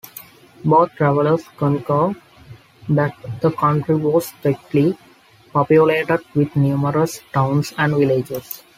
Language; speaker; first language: English; non-native, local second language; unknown